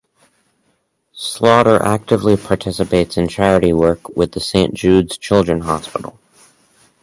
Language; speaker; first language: English; native; English